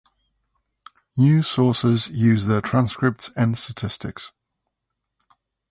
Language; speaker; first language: English; native; English